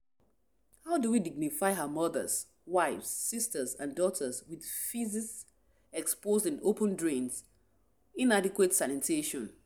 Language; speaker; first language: English; non-native, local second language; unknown